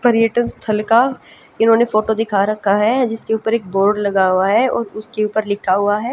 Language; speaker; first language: Hindi; native; Hindi